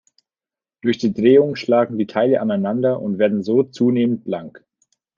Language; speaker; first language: German; native; German